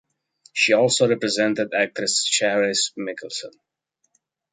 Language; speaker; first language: English; native; English